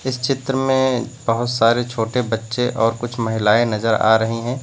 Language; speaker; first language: Hindi; native; Hindi